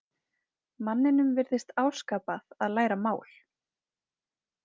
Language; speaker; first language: Icelandic; native; Icelandic